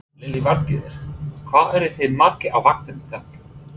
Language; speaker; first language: Icelandic; non-native, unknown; English